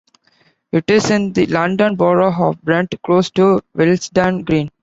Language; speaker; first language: English; non-native, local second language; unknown